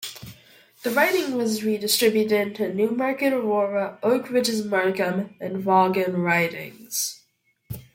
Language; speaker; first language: English; native; English